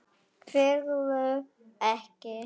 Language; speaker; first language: Icelandic; non-native, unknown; German